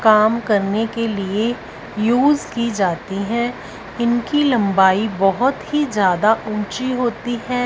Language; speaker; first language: Hindi; non-native, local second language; Punjabi